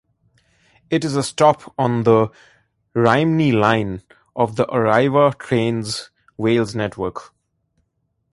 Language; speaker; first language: English; non-native, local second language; Bangla